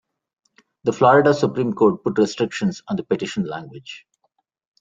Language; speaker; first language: English; non-native, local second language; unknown